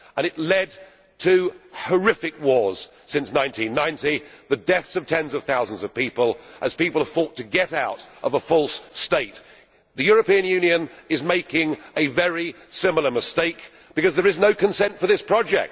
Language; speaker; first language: English; native; English